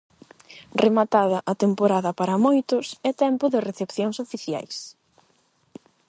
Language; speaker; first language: Galician; non-native, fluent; Spanish